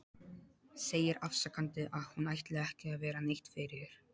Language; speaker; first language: Icelandic; non-native, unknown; Polish